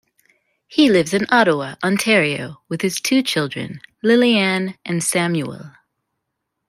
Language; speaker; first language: English; native; English